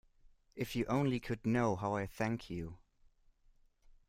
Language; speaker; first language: English; non-native, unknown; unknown